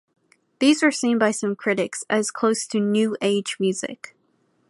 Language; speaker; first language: English; native; English